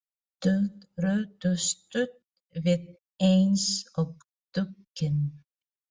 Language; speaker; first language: Icelandic; non-native, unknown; Filipino